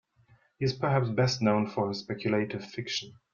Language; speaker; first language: English; non-native, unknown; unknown